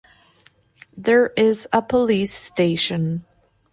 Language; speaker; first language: English; non-native, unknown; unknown